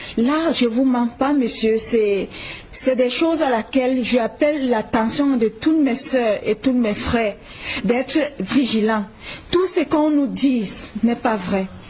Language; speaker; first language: French; non-native, local second language; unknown